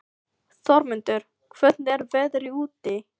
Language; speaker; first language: Icelandic; non-native, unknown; Filipino